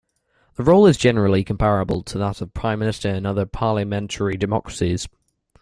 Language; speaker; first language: English; native; English